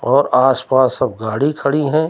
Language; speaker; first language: Hindi; native; Hindi